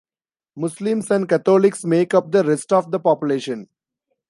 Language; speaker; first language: English; non-native, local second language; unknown